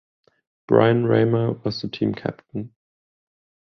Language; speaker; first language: English; non-native, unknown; German